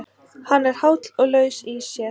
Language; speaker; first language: Icelandic; native; Icelandic